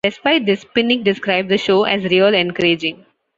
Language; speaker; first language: English; non-native, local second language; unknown